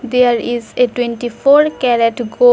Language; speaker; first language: English; non-native, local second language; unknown